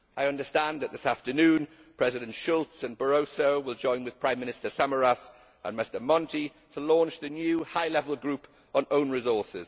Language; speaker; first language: English; native; English